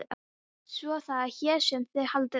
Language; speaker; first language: Icelandic; non-native, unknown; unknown